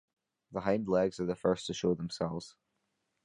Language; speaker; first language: English; native; English